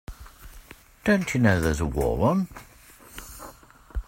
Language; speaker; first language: English; native; English